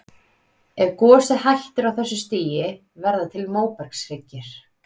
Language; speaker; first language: Icelandic; native; Icelandic